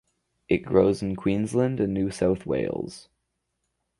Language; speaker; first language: English; native; English